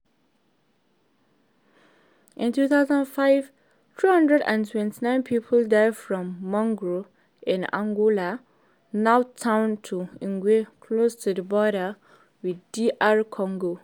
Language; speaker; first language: English; non-native, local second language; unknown